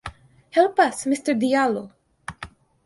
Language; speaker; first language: English; non-native, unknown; Russian